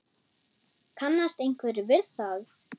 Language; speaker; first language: Icelandic; non-native, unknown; German